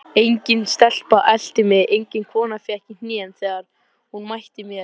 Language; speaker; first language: Icelandic; native; Icelandic